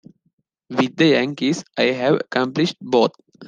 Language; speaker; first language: English; non-native, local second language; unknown